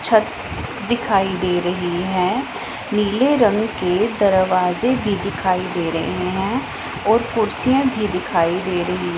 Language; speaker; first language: Hindi; non-native, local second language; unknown